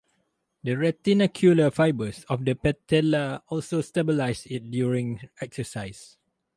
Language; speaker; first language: English; non-native, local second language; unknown